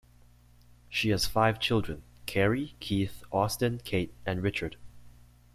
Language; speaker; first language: English; native; English